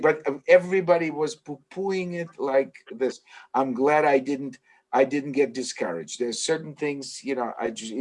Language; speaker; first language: English; non-native, fluent; Russian